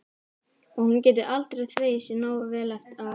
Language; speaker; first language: Icelandic; native; Icelandic